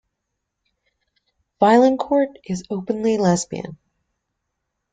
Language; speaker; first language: English; native; English